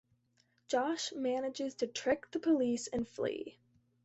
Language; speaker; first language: English; native; English